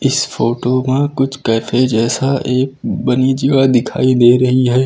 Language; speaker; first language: Hindi; native; Hindi